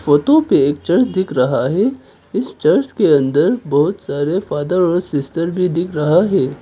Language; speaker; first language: Hindi; non-native, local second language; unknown